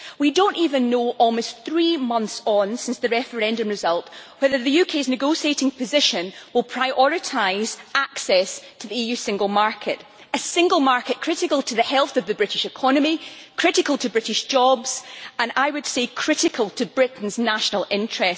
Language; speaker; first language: English; native; English